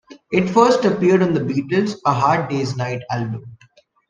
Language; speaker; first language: English; non-native, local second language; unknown